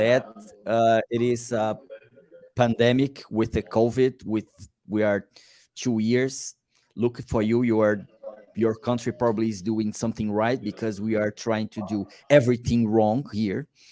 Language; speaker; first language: English; non-native, learner; Portuguese